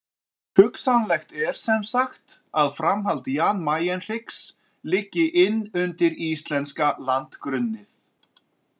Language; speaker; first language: Icelandic; native; Icelandic